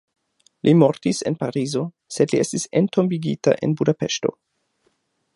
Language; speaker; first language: Esperanto; non-native, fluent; German